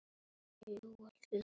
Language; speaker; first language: Icelandic; native; Icelandic